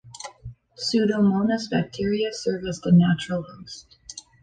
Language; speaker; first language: English; native; English